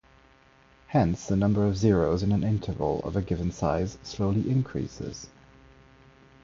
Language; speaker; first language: English; non-native, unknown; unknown